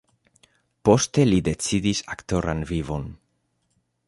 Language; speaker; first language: Esperanto; non-native, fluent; Spanish